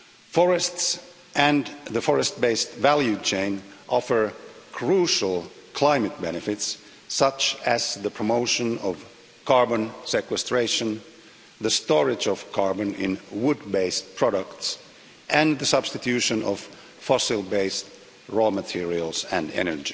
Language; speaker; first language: English; non-native, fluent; Finnish